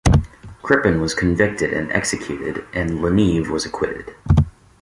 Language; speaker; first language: English; native; English